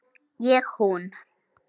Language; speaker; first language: Icelandic; native; Icelandic